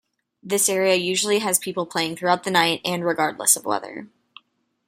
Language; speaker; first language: English; native; English